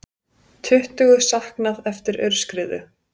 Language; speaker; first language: Icelandic; native; Icelandic